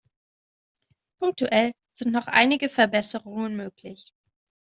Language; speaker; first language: German; native; German